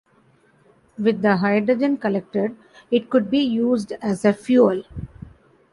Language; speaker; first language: English; non-native, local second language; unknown